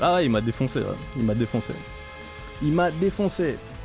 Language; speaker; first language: French; native; French